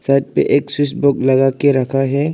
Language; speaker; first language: Hindi; early bilingual, other home language; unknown